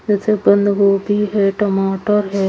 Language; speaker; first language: Hindi; native; Hindi